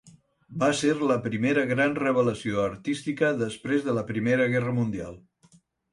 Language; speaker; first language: Catalan; non-native, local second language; Spanish